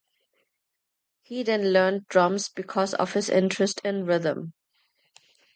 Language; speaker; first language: English; non-native, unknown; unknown